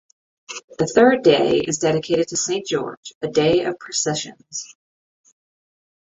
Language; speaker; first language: English; native; English